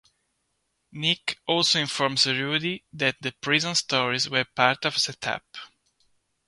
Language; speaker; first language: English; non-native, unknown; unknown